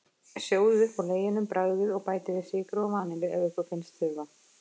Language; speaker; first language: Icelandic; native; Icelandic